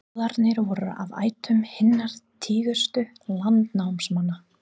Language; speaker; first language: Icelandic; non-native, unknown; English